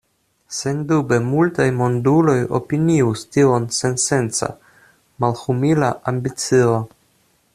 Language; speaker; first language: Esperanto; non-native, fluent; Russian